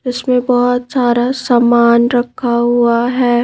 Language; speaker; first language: Hindi; native; Hindi